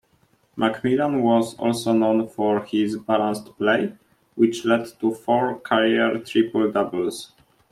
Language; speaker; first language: English; non-native, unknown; Polish